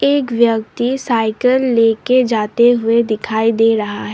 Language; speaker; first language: Hindi; non-native, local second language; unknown